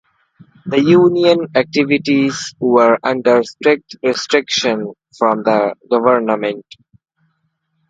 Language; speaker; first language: English; non-native, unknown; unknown